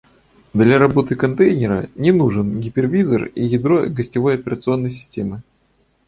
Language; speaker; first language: Russian; native; Russian